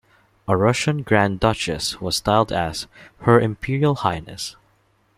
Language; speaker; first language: English; non-native, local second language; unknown